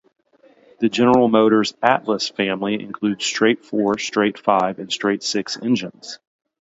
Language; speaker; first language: English; native; English